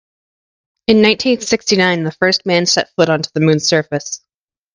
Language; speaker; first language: English; native; English